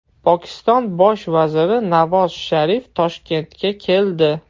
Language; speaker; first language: Uzbek; non-native, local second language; Russian